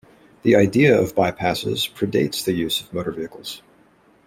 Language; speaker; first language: English; native; English